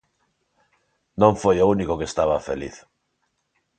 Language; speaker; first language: Galician; non-native, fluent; Spanish